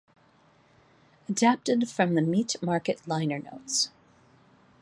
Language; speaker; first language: English; native; English